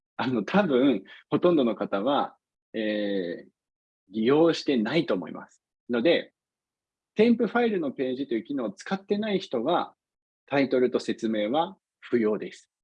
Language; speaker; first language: Japanese; non-native, fluent; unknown